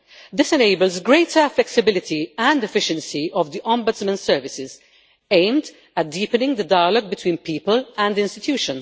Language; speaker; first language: English; non-native, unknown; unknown